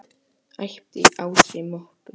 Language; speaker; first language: Icelandic; non-native, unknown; Polish